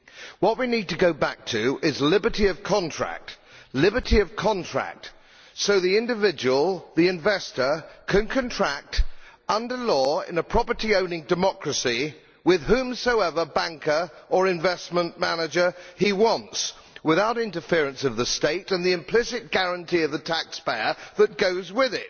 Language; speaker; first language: English; native; English